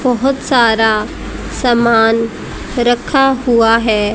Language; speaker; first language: Hindi; native; Hindi